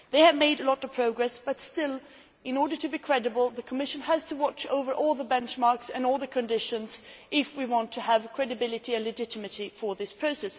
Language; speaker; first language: English; non-native, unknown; Swedish